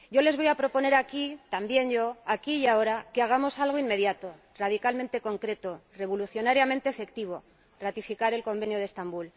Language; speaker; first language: Spanish; native; Spanish